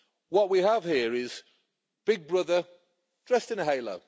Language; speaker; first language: English; native; English